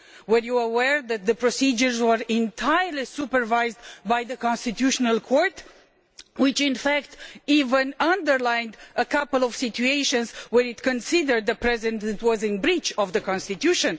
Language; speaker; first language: English; non-native, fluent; Romanian